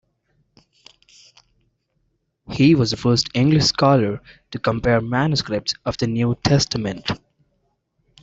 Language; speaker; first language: English; non-native, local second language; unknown